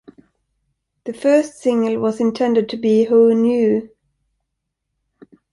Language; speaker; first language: English; non-native, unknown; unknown